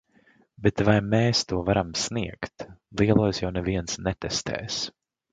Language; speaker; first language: Latvian; native; Latvian